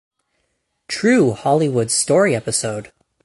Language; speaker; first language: English; native; English